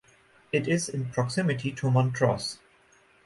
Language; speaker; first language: English; non-native, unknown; German